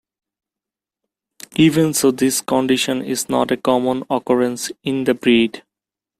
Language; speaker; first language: English; non-native, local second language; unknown